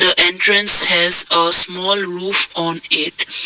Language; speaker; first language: English; non-native, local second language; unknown